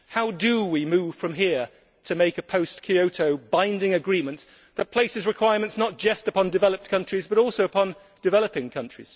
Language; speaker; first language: English; native; English